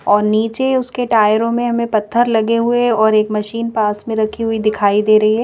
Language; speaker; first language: Hindi; native; Hindi